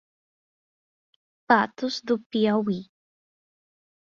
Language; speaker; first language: Portuguese; non-native, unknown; English